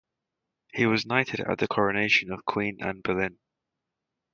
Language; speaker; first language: English; native; English